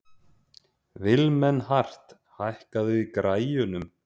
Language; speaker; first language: Icelandic; native; Icelandic